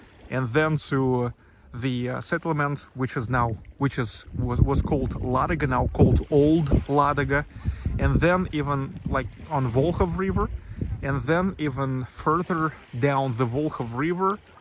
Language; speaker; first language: English; non-native, fluent; Russian